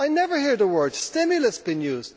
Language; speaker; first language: English; native; English